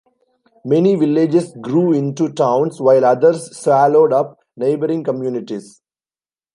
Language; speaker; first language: English; non-native, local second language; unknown